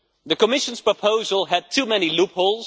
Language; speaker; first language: English; non-native, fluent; Dutch